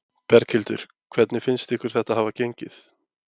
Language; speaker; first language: Icelandic; native; Icelandic